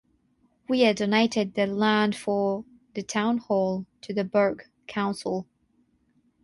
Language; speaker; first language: English; non-native, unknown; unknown